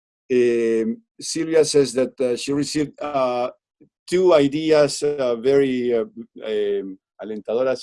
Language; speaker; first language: English; non-native, fluent; Spanish